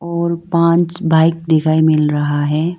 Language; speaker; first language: Hindi; non-native, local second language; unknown